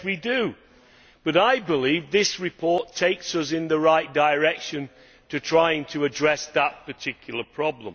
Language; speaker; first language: English; native; English